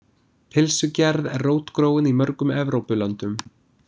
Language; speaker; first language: Icelandic; non-native, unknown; English